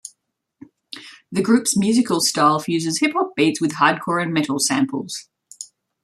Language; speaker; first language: English; native; English